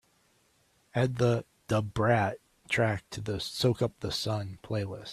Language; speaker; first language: English; native; English